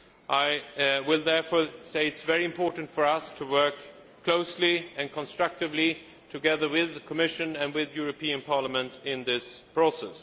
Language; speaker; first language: English; non-native, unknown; Swedish